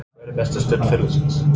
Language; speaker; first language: Icelandic; non-native, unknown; English